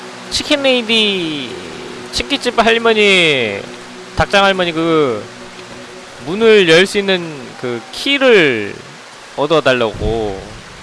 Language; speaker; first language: Korean; native; Korean